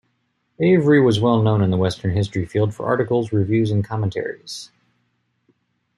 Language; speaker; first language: English; native; English